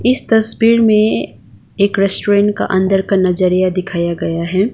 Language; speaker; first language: Hindi; non-native, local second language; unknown